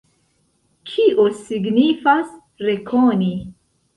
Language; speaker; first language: Esperanto; non-native, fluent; Central Kurdish